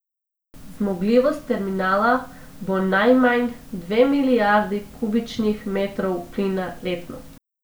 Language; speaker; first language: Slovenian; non-native, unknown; Macedonian